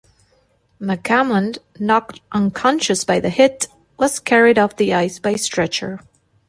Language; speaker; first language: English; non-native, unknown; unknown